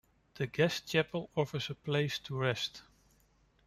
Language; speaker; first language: English; non-native, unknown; Dutch